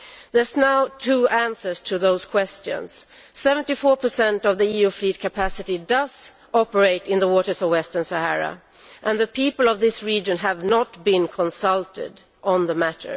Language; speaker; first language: English; non-native, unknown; Swedish